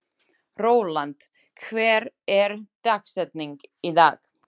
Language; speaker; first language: Icelandic; non-native, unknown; Slovak